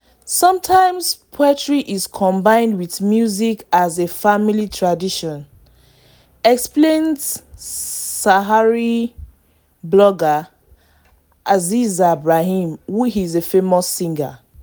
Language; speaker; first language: English; non-native, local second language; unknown